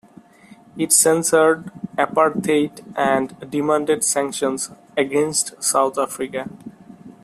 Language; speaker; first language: English; non-native, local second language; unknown